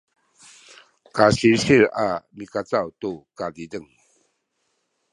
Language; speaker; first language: Sakizaya; native; Sakizaya